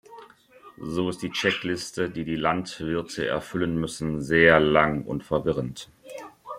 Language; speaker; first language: German; native; German